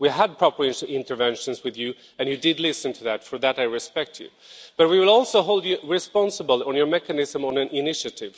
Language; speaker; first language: English; non-native, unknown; Swedish